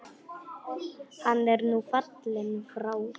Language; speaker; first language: Icelandic; non-native, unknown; Polish